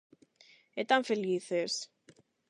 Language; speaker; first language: Galician; non-native, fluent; Spanish